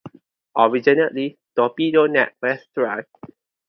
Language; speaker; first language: English; non-native, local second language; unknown